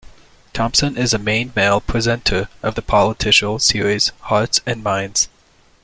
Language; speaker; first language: English; native; English